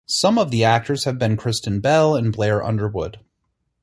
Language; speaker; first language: English; native; English